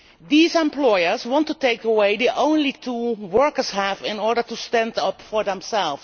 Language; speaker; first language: English; non-native, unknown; Dutch